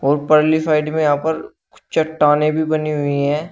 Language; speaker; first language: Hindi; native; Hindi